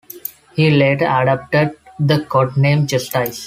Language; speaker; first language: English; non-native, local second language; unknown